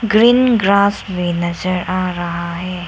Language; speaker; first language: Hindi; non-native, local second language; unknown